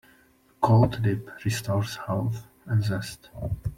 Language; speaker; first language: English; non-native, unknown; Czech